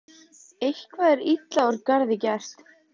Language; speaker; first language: Icelandic; native; Icelandic